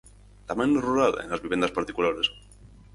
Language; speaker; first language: Galician; native; Galician